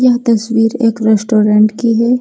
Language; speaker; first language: Hindi; native; Hindi